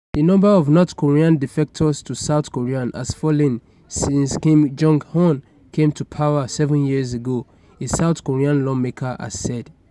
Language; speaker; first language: English; non-native, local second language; Yoruba